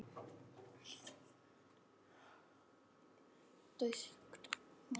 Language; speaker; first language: Icelandic; non-native, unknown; Polish